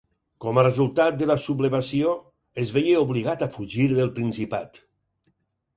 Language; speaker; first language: Catalan; native; Catalan